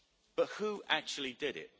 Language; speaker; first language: English; native; English